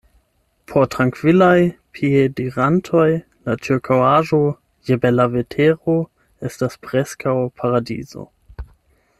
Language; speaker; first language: Esperanto; non-native, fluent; German